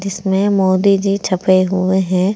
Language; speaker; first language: Hindi; native; Hindi